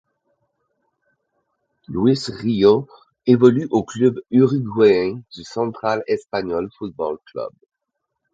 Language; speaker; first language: French; native; French